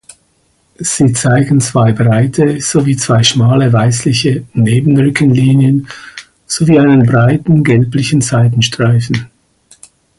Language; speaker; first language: German; native; German